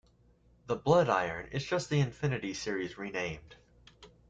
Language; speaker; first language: English; native; English